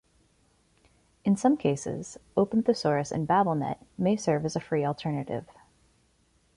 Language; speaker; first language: English; native; English